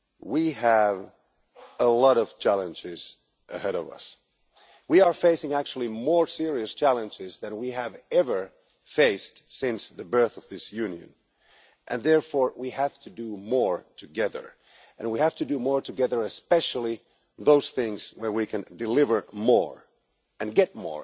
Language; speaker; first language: English; non-native, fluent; Finnish